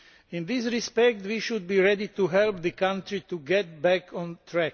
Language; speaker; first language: English; non-native, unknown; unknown